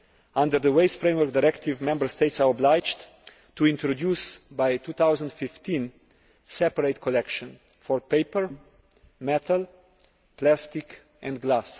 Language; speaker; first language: English; non-native, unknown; Slovenian